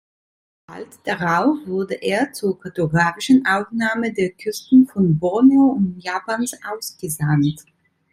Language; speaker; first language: German; non-native, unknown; Italian